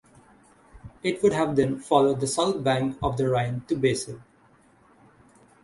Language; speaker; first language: English; non-native, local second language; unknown